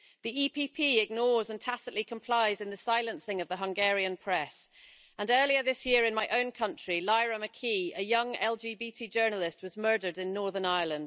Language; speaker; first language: English; native; English